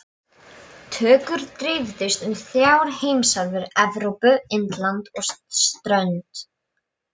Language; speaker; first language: Icelandic; non-native, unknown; Polish